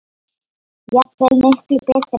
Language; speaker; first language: Icelandic; non-native, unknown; Lithuanian